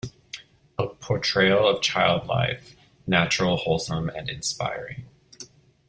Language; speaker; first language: English; native; English